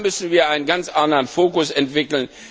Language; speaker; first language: German; non-native, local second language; Luxembourgish